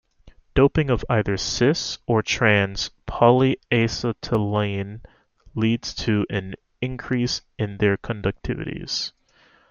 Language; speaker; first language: English; native; English